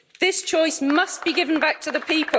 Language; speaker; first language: English; native; English